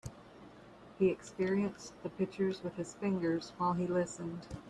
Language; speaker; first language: English; native; English